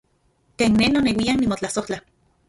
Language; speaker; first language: Central Puebla Nahuatl; non-native, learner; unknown